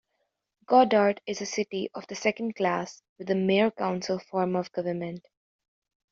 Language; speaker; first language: English; native; English